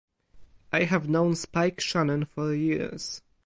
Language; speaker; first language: English; non-native, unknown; Polish